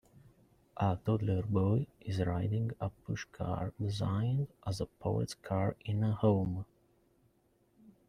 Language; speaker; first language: English; non-native, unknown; Italian